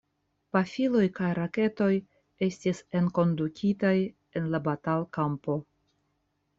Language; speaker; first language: Esperanto; non-native, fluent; Russian